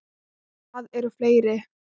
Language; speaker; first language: Icelandic; non-native, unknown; Thai